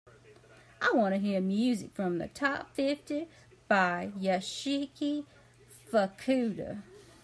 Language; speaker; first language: English; native; English